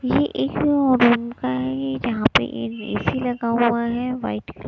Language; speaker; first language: Hindi; non-native, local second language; Punjabi